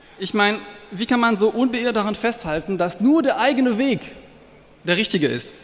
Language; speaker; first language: German; non-native, fluent; French